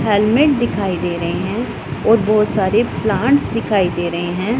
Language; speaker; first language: Hindi; non-native, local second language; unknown